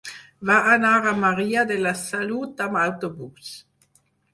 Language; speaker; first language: Catalan; non-native, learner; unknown